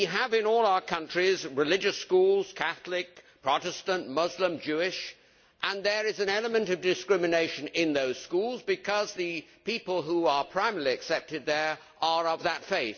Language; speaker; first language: English; native; English